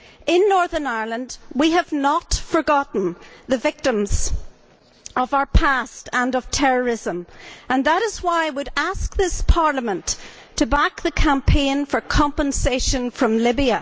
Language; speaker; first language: English; native; English